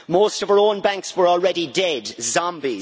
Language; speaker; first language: English; native; English